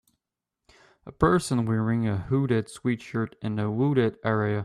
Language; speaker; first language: English; native; English